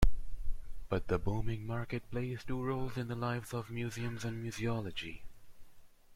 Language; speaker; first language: English; non-native, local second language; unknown